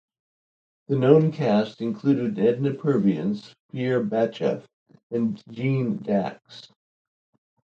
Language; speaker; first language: English; native; English